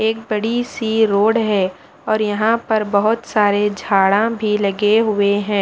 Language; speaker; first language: Hindi; non-native, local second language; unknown